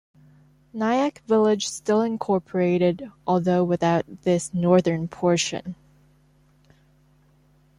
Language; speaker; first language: English; non-native, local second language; Cantonese